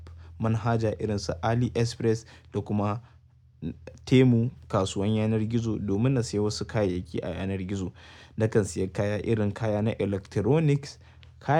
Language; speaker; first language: Hausa; native; Hausa